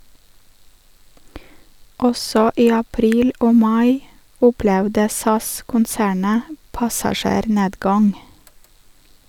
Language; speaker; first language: Norwegian; non-native, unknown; Russian